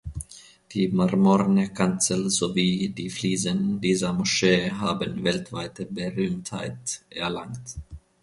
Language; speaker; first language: German; non-native, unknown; Finnish